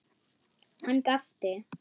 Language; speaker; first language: Icelandic; non-native, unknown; German